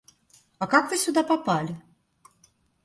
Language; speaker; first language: Russian; native; Russian